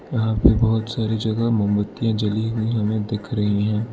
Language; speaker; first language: Hindi; non-native, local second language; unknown